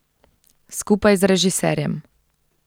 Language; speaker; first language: Slovenian; native; Slovenian